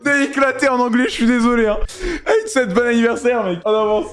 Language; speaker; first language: French; native; French